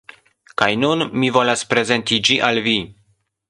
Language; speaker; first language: Esperanto; non-native, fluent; Polish